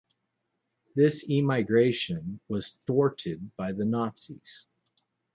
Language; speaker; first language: English; native; English